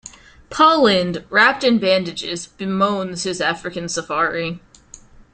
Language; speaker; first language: English; native; English